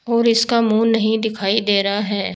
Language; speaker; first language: Hindi; native; Hindi